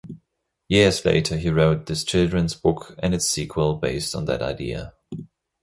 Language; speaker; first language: English; non-native, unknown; German